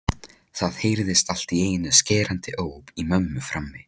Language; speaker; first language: Icelandic; non-native, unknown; Polish